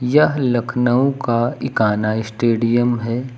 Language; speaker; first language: Hindi; native; Hindi